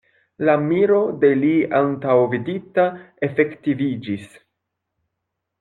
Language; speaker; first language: Esperanto; non-native, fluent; French